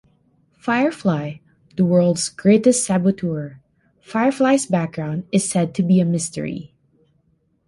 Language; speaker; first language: English; non-native, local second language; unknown